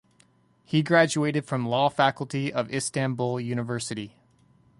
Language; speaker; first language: English; native; English